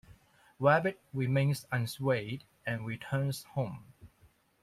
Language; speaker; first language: English; non-native, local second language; Cantonese